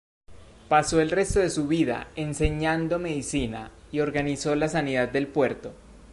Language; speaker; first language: Spanish; native; Spanish